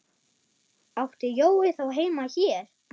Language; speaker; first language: Icelandic; non-native, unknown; German